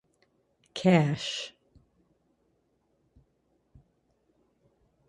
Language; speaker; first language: English; native; English